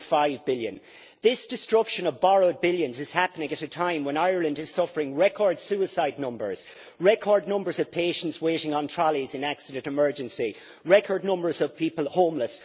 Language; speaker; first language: English; native; English